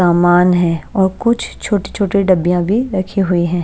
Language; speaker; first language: Hindi; non-native, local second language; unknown